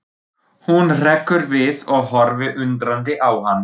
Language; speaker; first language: Icelandic; non-native, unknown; German